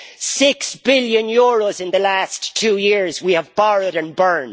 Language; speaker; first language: English; native; English